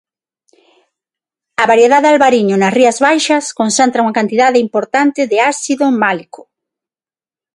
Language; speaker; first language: Galician; non-native, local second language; Spanish